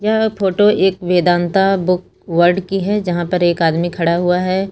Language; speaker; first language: Hindi; native; Hindi